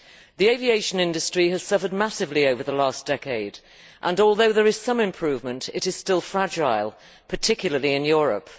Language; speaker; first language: English; native; English